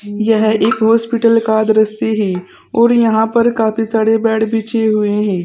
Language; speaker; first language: Hindi; native; Hindi